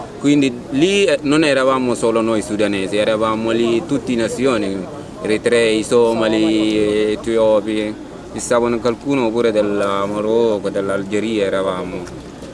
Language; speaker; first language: Italian; non-native, fluent; Arabic